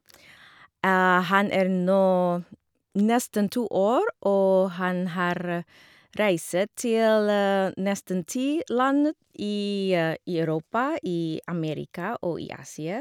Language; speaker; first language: Norwegian; non-native, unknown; Indonesian